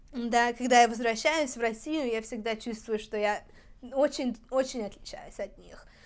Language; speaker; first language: Russian; early bilingual, heritage; Russian